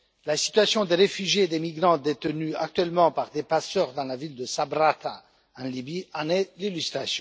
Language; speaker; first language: French; non-native, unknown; Romanian